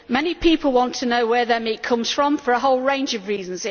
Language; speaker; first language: English; native; English